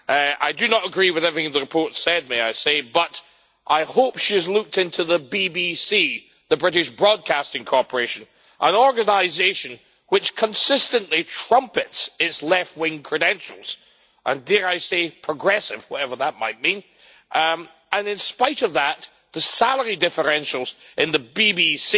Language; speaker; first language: English; native; English